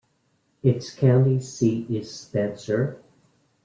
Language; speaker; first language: English; native; English